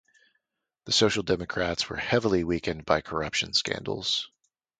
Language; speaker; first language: English; native; English